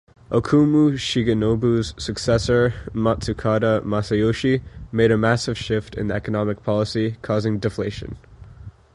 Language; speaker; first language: English; native; English